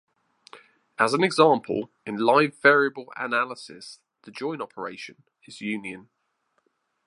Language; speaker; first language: English; native; English